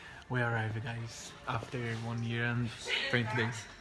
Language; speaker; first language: English; non-native, learner; Portuguese